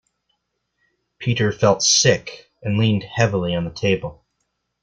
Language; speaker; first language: English; native; English